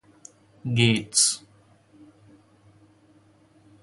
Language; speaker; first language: English; non-native, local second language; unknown